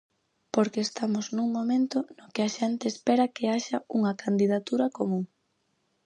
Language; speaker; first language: Galician; native; Galician